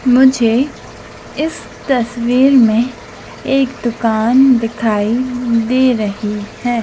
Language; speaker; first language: Hindi; native; Hindi